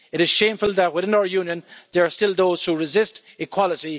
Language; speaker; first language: English; native; English